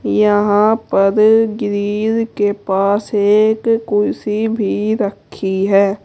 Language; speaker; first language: Hindi; native; Hindi